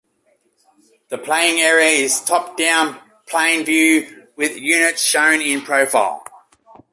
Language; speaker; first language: English; native; English